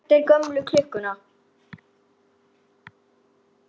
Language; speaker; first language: Icelandic; native; Icelandic